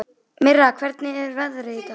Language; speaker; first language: Icelandic; native; Icelandic